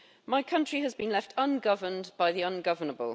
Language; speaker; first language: English; native; English